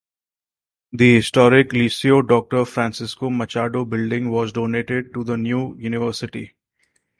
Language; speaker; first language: English; non-native, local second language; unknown